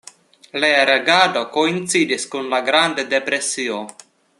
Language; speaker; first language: Esperanto; non-native, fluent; Russian